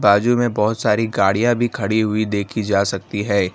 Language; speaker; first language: Hindi; non-native, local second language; Gujarati